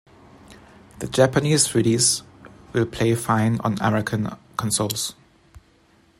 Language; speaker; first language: English; non-native, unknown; German